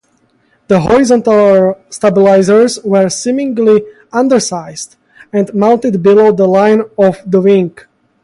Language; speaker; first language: English; native; English